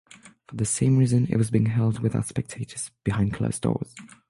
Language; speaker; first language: English; non-native, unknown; French